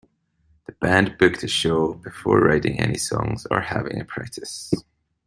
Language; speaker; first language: English; native; English